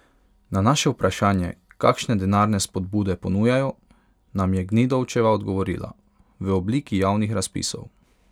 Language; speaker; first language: Slovenian; non-native, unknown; Hungarian